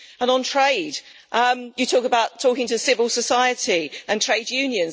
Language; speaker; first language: English; native; English